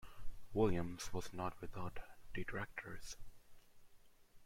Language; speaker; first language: English; non-native, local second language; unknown